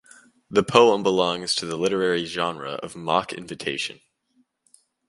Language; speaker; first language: English; native; English